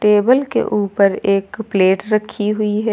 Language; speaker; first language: Hindi; native; Hindi